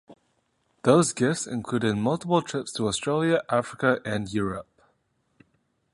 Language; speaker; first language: English; native; English